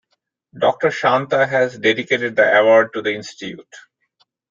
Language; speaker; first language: English; non-native, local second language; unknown